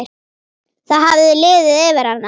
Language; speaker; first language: Icelandic; native; Icelandic